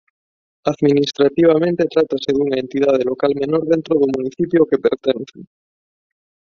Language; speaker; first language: Galician; non-native, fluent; Spanish